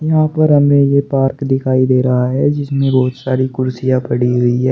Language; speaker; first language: Hindi; native; Hindi